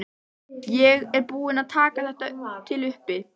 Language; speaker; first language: Icelandic; native; Icelandic